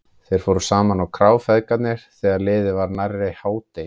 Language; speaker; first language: Icelandic; native; Icelandic